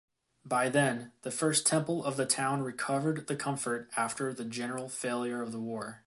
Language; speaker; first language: English; native; English